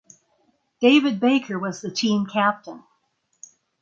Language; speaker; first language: English; native; English